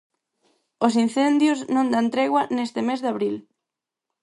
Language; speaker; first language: Galician; non-native, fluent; Spanish